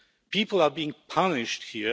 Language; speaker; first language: English; non-native, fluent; Polish